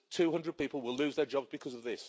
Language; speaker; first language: English; native; English